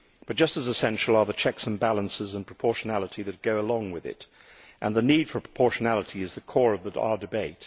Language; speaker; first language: English; native; English